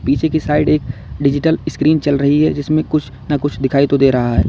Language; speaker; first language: Hindi; native; Hindi